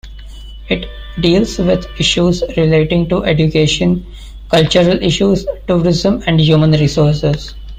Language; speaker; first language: English; non-native, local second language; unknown